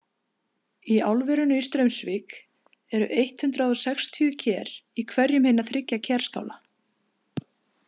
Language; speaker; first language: Icelandic; native; Icelandic